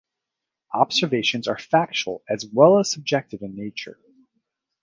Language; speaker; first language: English; native; English